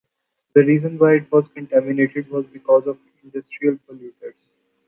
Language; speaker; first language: English; non-native, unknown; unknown